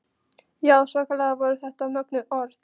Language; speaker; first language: Icelandic; non-native, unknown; Polish